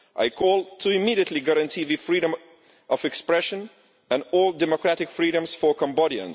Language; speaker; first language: English; non-native, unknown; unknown